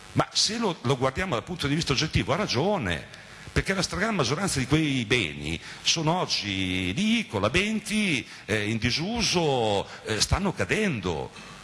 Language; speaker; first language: Italian; native; Italian